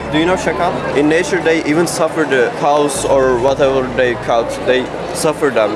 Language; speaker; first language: English; non-native, learner; Turkish